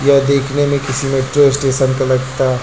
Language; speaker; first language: Hindi; native; Hindi